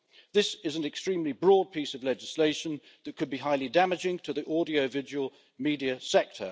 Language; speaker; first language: English; native; English